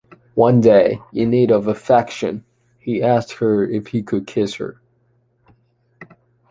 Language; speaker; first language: English; non-native, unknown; Chinese